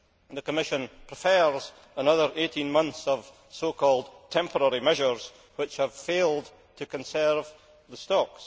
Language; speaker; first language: English; native; English